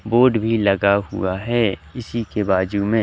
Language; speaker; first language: Hindi; native; Hindi